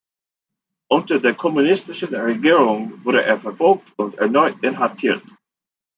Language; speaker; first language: German; non-native, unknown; English